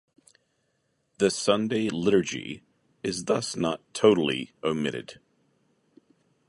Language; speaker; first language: English; native; English